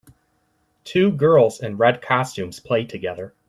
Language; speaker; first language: English; native; English